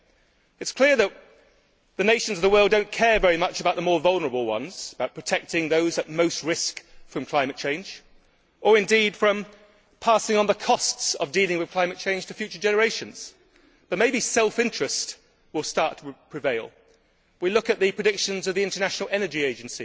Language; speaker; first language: English; native; English